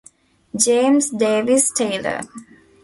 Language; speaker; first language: English; non-native, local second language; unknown